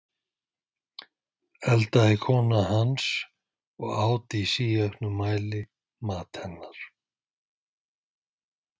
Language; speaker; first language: Icelandic; native; Icelandic